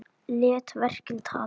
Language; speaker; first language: Icelandic; native; Icelandic